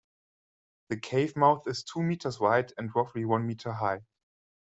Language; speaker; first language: English; non-native, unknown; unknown